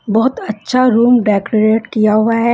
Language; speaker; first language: Hindi; non-native, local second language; Punjabi